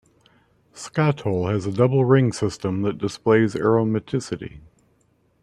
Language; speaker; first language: English; native; English